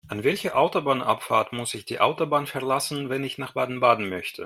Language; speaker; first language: German; non-native, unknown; Russian